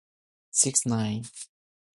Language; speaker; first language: English; non-native, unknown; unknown